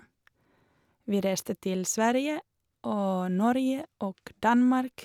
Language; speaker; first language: Norwegian; non-native, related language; Swedish